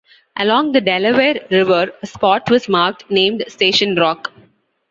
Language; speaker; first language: English; non-native, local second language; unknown